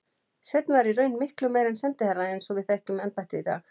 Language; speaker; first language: Icelandic; native; Icelandic